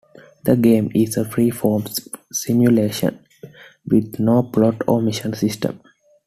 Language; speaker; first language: English; non-native, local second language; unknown